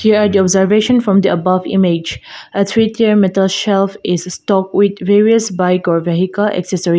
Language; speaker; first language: English; non-native, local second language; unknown